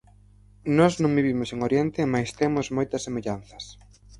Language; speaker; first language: Galician; native; Galician